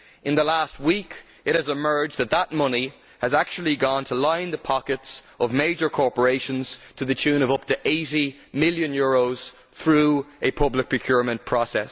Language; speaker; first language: English; native; English